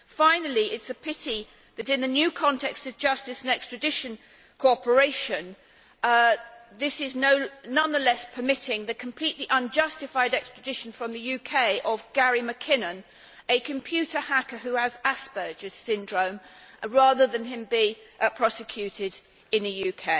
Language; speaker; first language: English; native; English